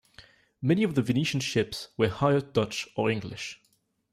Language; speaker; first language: English; non-native, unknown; French